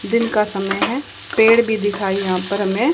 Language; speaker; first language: Hindi; native; Hindi